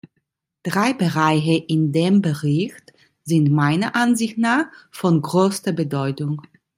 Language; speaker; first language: German; non-native, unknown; Italian